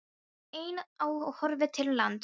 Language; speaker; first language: Icelandic; non-native, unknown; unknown